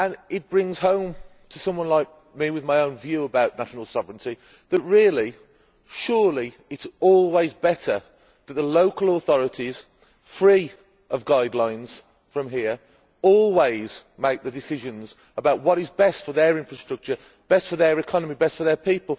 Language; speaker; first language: English; native; English